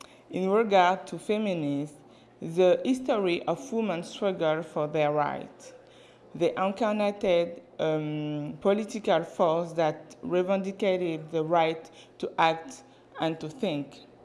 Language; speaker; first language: English; non-native, learner; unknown